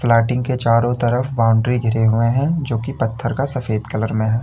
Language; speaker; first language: Hindi; native; Hindi